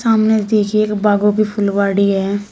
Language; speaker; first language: Hindi; native; Hindi